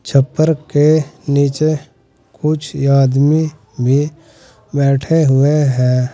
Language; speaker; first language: Hindi; native; Hindi